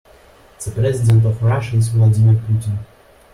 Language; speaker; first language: English; non-native, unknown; Russian